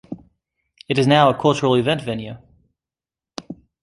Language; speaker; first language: English; native; English